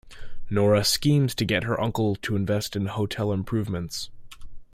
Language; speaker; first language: English; native; English